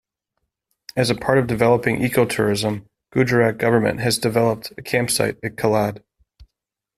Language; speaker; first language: English; native; English